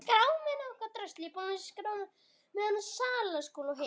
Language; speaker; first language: Icelandic; native; Icelandic